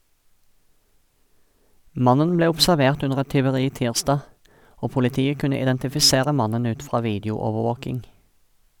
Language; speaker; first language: Norwegian; native; Norwegian